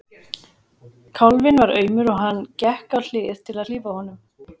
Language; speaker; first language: Icelandic; native; Icelandic